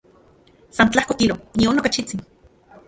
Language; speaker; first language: Central Puebla Nahuatl; non-native, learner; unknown